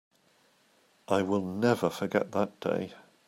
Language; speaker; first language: English; native; English